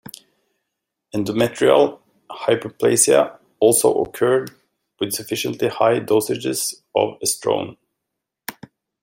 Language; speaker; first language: English; native; English